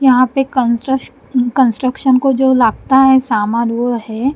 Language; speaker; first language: Hindi; non-native, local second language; Punjabi